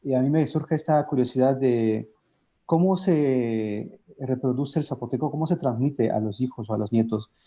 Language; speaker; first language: Spanish; native; Spanish